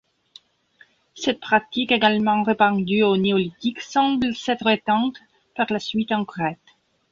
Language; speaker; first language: French; non-native, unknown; Belarusian